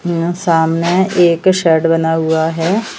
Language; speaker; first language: Hindi; native; Hindi